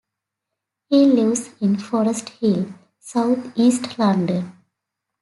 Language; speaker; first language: English; native; English